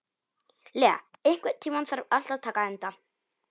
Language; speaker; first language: Icelandic; non-native, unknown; Polish